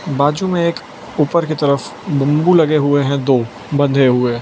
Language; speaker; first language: Hindi; non-native, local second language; Gujarati